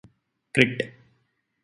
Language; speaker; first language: English; non-native, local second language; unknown